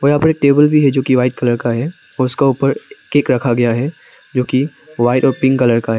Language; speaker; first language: Hindi; non-native, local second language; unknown